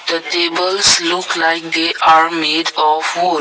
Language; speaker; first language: English; non-native, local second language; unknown